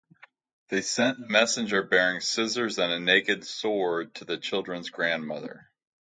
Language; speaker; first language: English; native; English